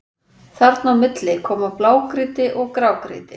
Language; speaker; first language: Icelandic; native; Icelandic